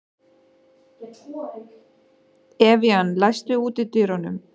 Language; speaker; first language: Icelandic; non-native, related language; Danish